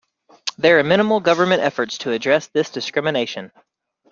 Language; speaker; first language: English; native; English